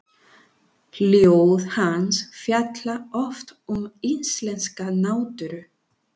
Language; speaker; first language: Icelandic; non-native, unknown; Spanish